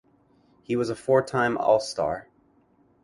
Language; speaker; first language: English; native; English